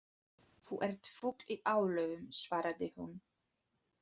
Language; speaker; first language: Icelandic; non-native, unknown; Polish